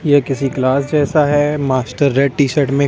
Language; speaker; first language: Hindi; native; Hindi